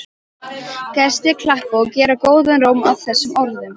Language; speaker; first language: Icelandic; non-native, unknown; Polish